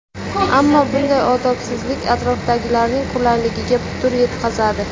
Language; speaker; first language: Uzbek; native; Uzbek